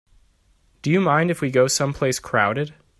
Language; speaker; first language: English; native; English